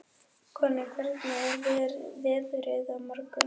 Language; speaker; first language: Icelandic; non-native, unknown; German